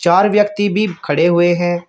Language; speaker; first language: Hindi; native; Hindi